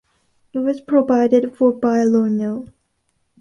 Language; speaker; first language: English; non-native, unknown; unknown